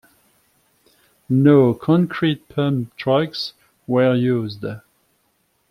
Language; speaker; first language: English; non-native, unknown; French